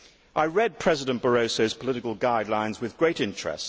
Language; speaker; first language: English; native; English